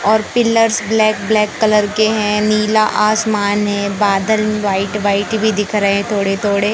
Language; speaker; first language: Hindi; native; Hindi